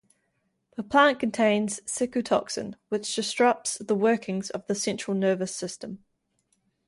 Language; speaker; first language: English; native; English